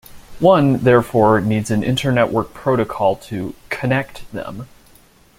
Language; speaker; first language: English; native; English